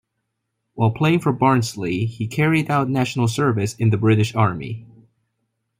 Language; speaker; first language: English; non-native, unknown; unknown